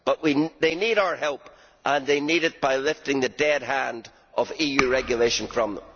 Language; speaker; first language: English; native; English